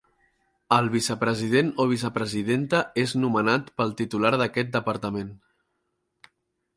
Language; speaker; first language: Catalan; native; Catalan